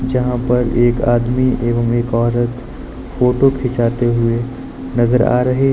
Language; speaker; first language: Hindi; native; Hindi